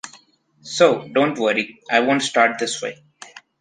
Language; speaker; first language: English; non-native, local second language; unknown